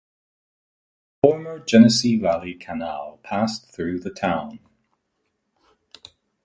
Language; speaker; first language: English; native; English